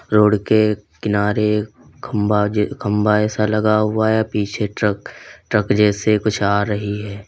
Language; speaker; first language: Hindi; native; Hindi